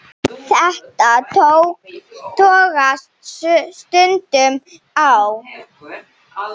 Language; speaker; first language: Icelandic; non-native, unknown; Slovenian